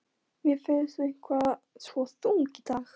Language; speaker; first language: Icelandic; non-native, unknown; Polish